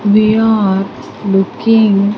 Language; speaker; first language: English; non-native, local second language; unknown